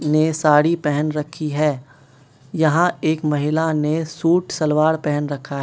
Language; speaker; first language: Hindi; non-native, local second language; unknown